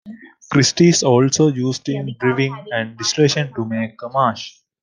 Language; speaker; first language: English; native; English